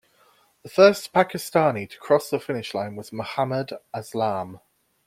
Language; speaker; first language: English; native; English